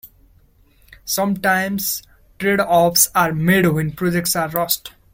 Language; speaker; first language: English; non-native, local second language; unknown